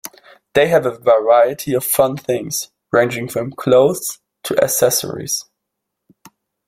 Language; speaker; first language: English; non-native, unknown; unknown